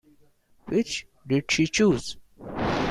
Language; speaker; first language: English; non-native, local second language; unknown